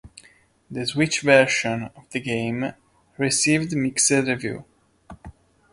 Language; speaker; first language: English; non-native, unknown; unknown